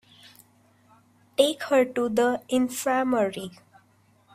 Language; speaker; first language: English; non-native, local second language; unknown